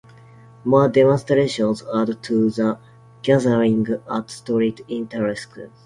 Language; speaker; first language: English; non-native, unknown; Japanese